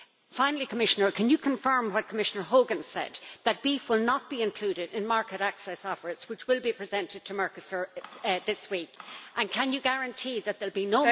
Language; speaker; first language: English; native; English